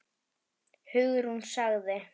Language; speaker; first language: Icelandic; native; Icelandic